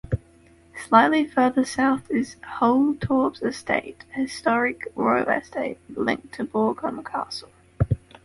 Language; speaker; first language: English; native; English